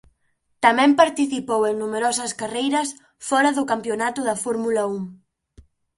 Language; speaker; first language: Galician; native; Galician